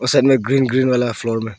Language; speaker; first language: Hindi; early bilingual, other home language; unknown